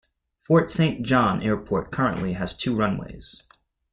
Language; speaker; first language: English; native; English